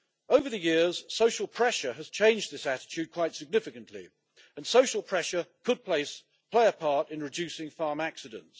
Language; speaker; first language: English; native; English